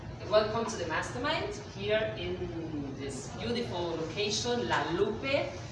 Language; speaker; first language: English; non-native, fluent; Spanish